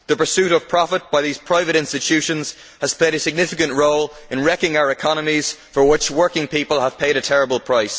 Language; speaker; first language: English; native; English